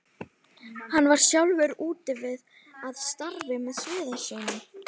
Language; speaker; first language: Icelandic; native; Icelandic